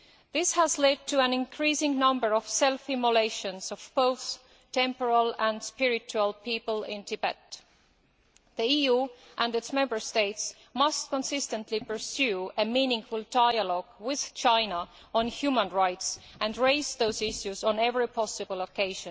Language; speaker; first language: English; non-native, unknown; Estonian